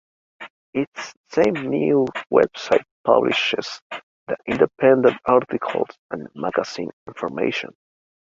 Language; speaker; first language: English; native; English